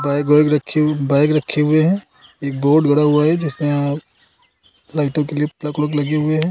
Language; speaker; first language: Hindi; native; Hindi